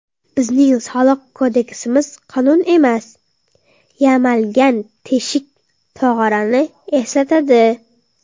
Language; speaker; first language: Uzbek; non-native, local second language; Kara-Kalpak